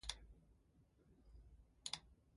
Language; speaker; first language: English; non-native, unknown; German